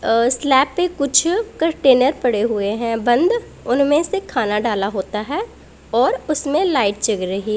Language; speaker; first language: Hindi; non-native, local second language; Punjabi